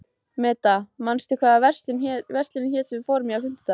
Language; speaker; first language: Icelandic; native; Icelandic